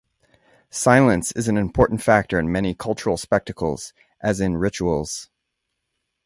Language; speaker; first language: English; native; English